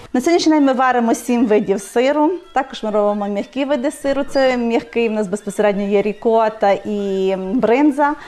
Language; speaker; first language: Ukrainian; native; Ukrainian